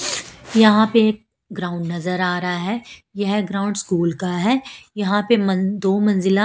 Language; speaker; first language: Hindi; non-native, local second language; Punjabi